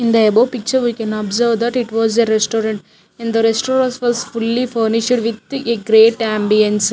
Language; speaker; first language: English; non-native, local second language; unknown